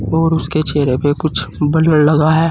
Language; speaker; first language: Hindi; native; Hindi